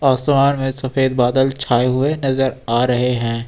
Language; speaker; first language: Hindi; native; Hindi